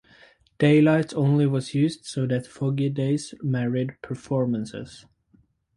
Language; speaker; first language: English; native; English